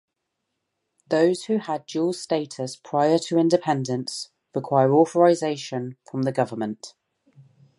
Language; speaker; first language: English; native; English